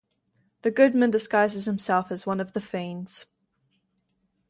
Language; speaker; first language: English; native; English